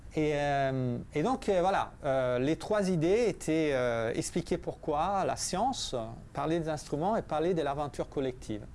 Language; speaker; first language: French; non-native, fluent; Italian